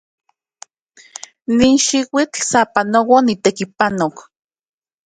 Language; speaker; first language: Central Puebla Nahuatl; native; Central Puebla Nahuatl